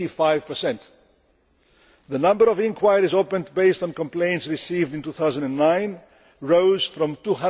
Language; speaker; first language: English; non-native, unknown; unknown